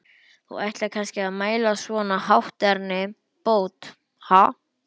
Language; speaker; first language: Icelandic; native; Icelandic